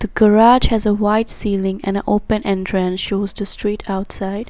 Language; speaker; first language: English; non-native, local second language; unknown